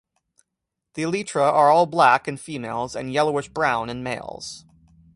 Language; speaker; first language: English; native; English